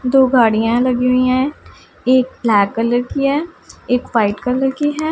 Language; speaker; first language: Hindi; non-native, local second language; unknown